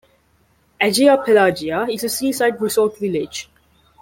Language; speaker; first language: English; non-native, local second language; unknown